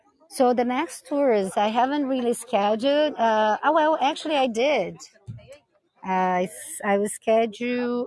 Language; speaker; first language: English; non-native, fluent; Portuguese